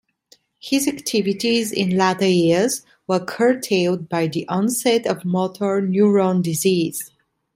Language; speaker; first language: English; non-native, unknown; Italian